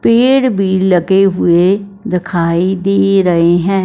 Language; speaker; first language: Hindi; non-native, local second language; Punjabi